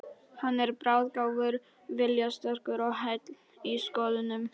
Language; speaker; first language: Icelandic; non-native, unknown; Polish